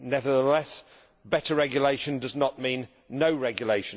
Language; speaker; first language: English; native; English